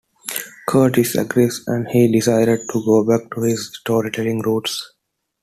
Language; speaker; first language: English; non-native, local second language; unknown